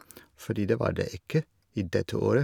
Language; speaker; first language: Norwegian; non-native, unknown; Dutch